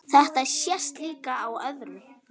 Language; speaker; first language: Icelandic; native; Icelandic